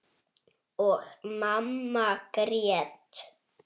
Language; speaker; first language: Icelandic; native; Icelandic